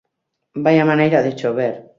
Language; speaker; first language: Galician; native; Galician